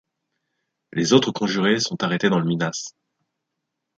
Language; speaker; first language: French; native; French